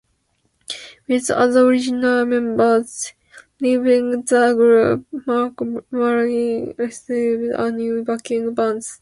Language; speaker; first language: English; non-native, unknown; Japanese